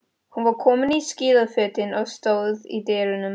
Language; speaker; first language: Icelandic; non-native, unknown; Spanish